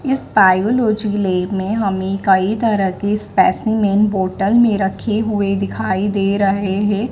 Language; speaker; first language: Hindi; native; Hindi